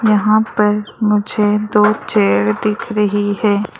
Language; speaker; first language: Hindi; non-native, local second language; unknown